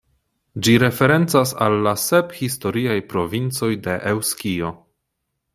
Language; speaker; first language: Esperanto; non-native, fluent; Polish